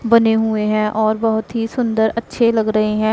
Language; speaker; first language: Hindi; non-native, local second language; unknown